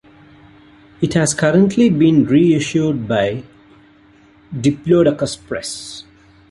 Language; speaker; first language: English; non-native, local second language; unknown